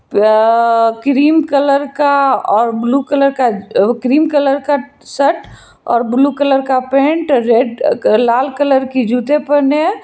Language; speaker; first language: Hindi; non-native, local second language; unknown